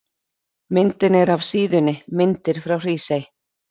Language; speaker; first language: Icelandic; native; Icelandic